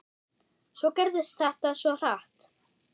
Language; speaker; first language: Icelandic; non-native, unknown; German